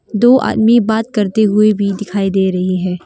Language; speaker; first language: Hindi; non-native, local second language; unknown